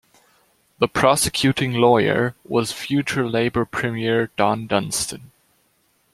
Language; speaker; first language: English; non-native, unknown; German